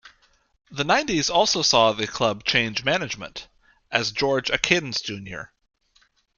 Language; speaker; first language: English; native; English